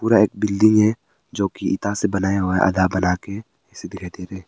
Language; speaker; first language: Hindi; early bilingual, other home language; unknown